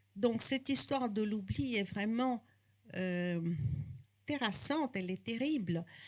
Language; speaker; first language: French; non-native, fluent; Portuguese